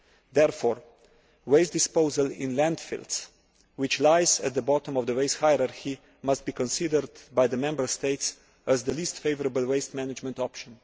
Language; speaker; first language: English; non-native, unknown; Slovenian